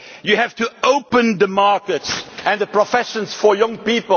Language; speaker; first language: English; non-native, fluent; Dutch